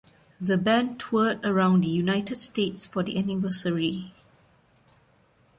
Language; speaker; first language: English; non-native, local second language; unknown